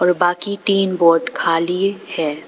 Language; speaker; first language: Hindi; non-native, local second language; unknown